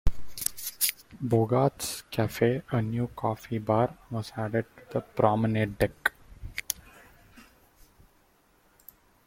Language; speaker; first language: English; non-native, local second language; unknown